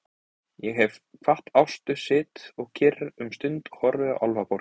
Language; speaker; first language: Icelandic; native; Icelandic